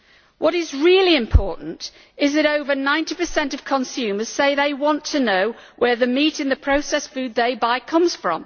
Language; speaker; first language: English; native; English